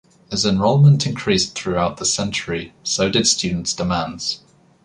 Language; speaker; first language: English; native; English